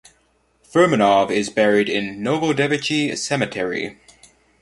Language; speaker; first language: English; native; English